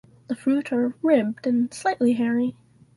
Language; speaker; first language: English; native; English